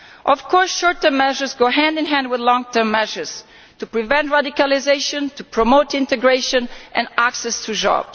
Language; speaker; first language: English; non-native, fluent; Italian